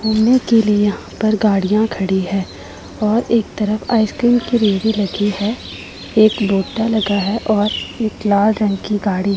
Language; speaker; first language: Hindi; non-native, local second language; Punjabi